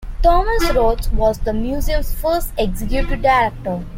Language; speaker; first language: English; non-native, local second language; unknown